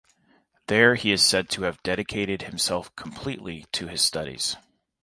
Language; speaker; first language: English; native; English